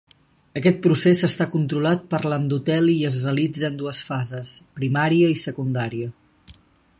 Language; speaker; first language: Catalan; native; Catalan